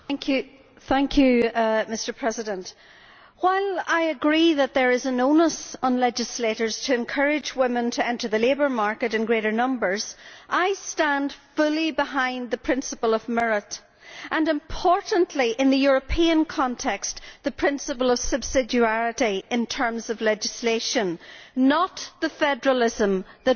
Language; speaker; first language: English; native; English